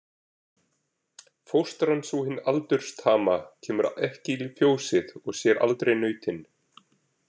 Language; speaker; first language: Icelandic; native; Icelandic